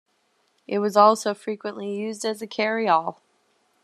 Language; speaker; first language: English; native; English